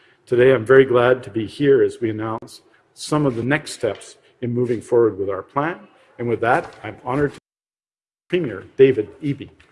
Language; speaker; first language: English; native; English